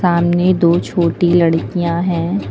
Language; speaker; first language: Hindi; native; Hindi